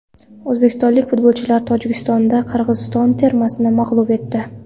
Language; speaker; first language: Uzbek; non-native, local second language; Kara-Kalpak